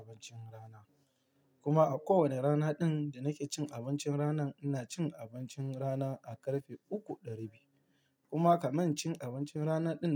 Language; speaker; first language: Hausa; non-native, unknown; Yoruba